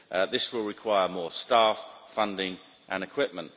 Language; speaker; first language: English; native; English